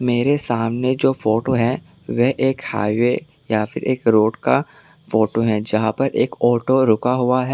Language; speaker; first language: Hindi; non-native, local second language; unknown